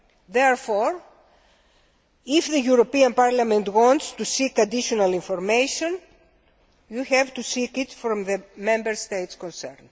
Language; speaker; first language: English; non-native, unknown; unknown